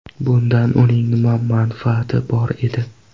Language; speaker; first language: Uzbek; non-native, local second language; Kara-Kalpak